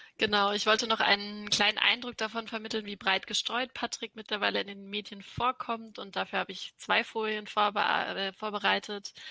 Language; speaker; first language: German; native; German